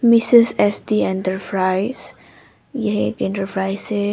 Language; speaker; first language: Hindi; non-native, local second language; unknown